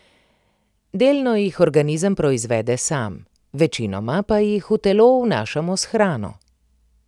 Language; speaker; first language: Slovenian; native; Slovenian